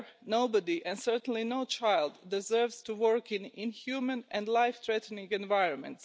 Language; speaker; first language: English; non-native, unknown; Croatian